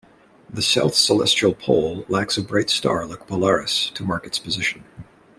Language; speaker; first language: English; native; English